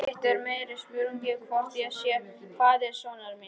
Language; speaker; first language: Icelandic; non-native, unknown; Polish